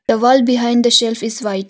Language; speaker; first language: English; non-native, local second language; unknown